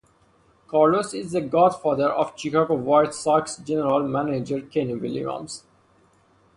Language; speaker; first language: English; non-native, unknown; Persian